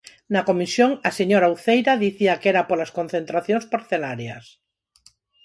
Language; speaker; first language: Galician; non-native, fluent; Spanish